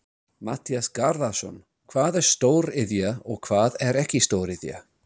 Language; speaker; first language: Icelandic; non-native, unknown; English